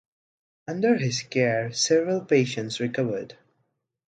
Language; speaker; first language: English; non-native, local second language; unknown